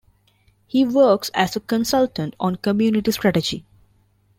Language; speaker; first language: English; non-native, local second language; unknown